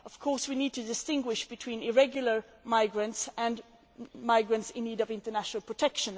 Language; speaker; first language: English; non-native, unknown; Swedish